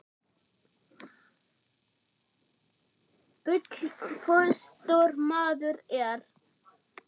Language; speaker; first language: Icelandic; non-native, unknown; German